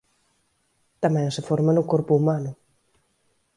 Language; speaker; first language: Galician; native; Galician